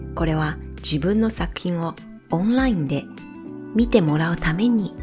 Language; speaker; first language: Japanese; non-native, fluent; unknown